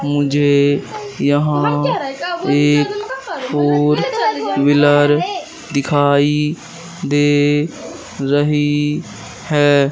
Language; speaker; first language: Hindi; native; Hindi